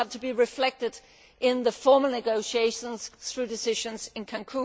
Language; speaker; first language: English; non-native, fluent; Danish